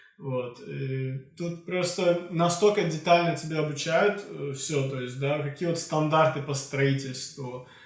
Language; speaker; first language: Russian; non-native, local second language; Azerbaijani